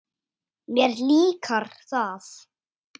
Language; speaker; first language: Icelandic; native; Icelandic